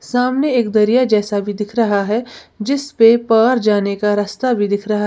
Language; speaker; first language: Hindi; native; Hindi